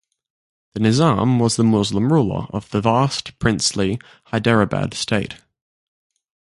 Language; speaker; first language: English; native; English